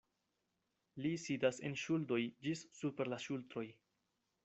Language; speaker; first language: Esperanto; non-native, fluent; Spanish